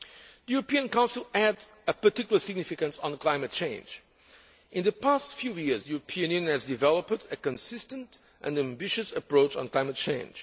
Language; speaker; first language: English; non-native, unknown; Portuguese